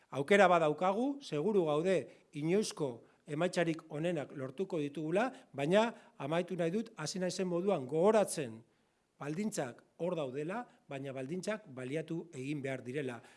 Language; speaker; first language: Basque; non-native, local second language; Spanish